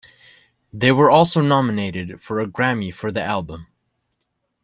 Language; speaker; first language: English; native; English